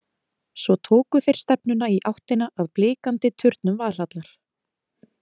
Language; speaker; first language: Icelandic; native; Icelandic